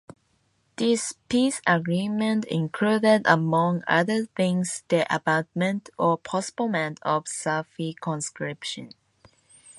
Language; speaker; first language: English; non-native, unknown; Japanese